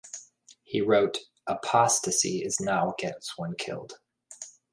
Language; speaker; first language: English; native; English